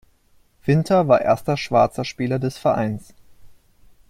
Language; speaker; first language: German; native; German